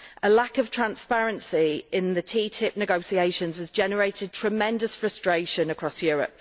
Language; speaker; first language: English; native; English